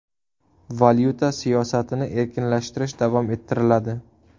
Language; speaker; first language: Uzbek; native; Uzbek